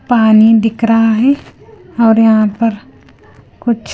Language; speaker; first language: Hindi; non-native, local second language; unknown